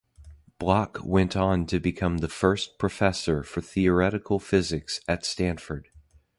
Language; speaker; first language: English; native; English